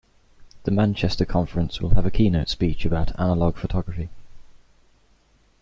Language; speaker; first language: English; native; English